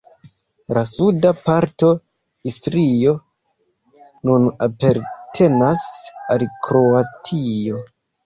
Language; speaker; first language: Esperanto; non-native, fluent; Kinyarwanda